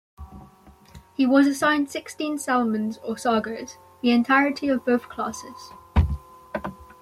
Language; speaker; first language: English; native; English